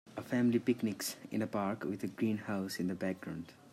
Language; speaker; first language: English; non-native, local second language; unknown